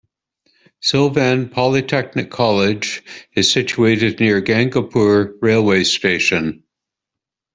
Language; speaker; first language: English; native; English